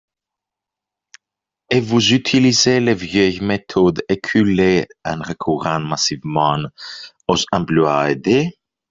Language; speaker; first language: French; non-native, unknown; English